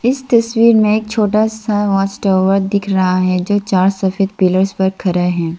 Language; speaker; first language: Hindi; non-native, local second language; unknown